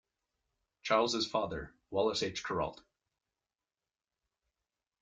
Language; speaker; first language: English; native; English